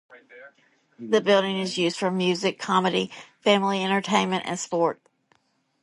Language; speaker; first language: English; native; English